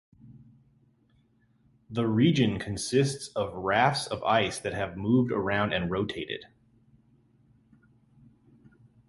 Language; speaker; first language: English; native; English